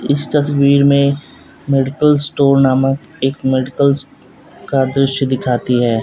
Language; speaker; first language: Hindi; native; Hindi